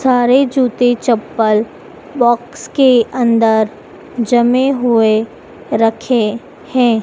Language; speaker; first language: Hindi; native; Hindi